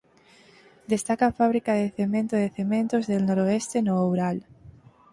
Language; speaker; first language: Galician; native; Galician